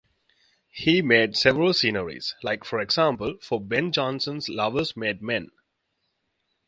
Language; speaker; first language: English; native; English